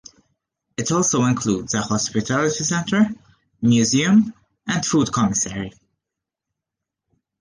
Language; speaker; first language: English; non-native, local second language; Maltese